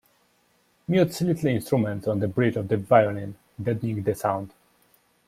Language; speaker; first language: English; non-native, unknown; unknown